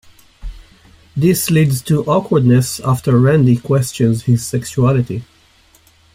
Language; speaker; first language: English; native; English